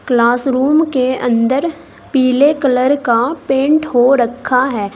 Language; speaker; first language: Hindi; native; Hindi